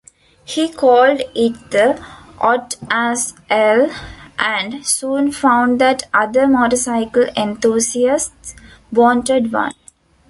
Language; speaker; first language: English; non-native, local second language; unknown